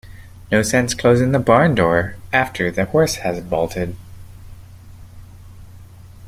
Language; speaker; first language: English; native; English